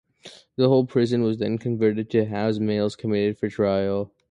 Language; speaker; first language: English; native; English